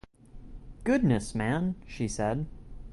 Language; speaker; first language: English; native; English